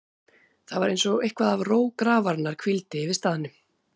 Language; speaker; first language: Icelandic; native; Icelandic